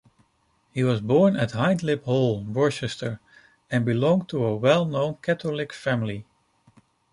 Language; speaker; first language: English; non-native, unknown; Dutch